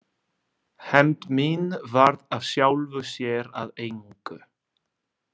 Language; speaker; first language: Icelandic; non-native, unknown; Italian